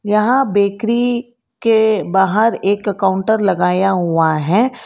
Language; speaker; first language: Hindi; non-native, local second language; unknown